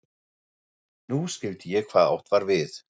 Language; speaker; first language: Icelandic; non-native, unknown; German